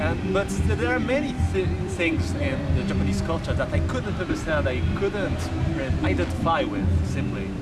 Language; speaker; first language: English; non-native, fluent; Portuguese